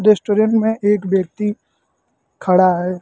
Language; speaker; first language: Hindi; native; Hindi